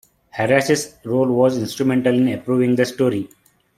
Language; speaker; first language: English; non-native, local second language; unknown